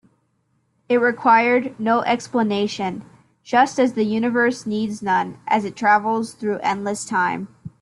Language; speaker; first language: English; native; English